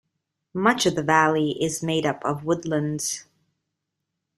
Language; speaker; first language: English; non-native, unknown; Italian